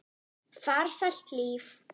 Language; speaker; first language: Icelandic; non-native, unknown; German